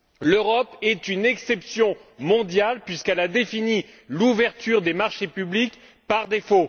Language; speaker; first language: French; native; French